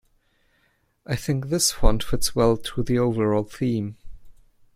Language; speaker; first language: English; non-native, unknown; German